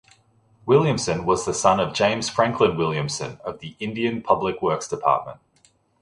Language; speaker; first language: English; native; English